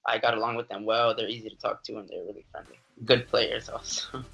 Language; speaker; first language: English; native; English